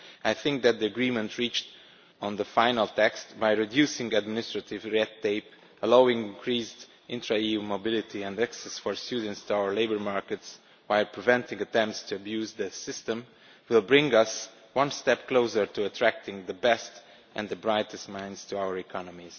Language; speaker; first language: English; non-native, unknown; Romanian